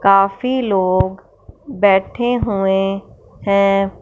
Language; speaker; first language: Hindi; non-native, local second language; Punjabi